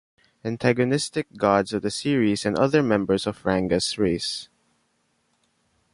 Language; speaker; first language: English; non-native, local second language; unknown